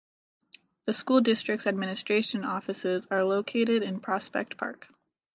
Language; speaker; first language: English; native; English